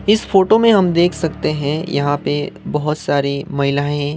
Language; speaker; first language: Hindi; non-native, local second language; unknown